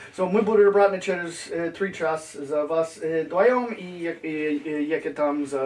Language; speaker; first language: Russian; non-native, learner; English